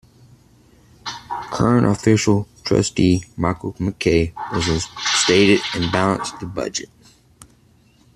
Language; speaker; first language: English; native; English